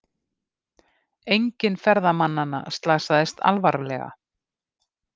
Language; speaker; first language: Icelandic; native; Icelandic